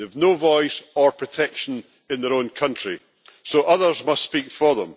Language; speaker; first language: English; native; English